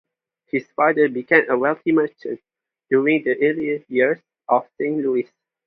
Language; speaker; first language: English; non-native, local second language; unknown